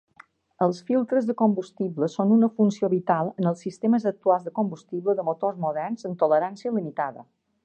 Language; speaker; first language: Catalan; native; Catalan